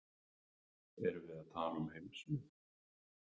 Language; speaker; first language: Icelandic; native; Icelandic